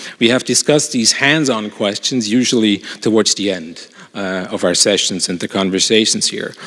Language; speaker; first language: English; non-native, fluent; German